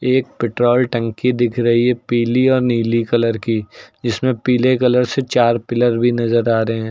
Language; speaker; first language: Hindi; native; Hindi